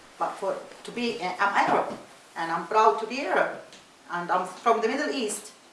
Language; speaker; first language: English; non-native, fluent; Arabic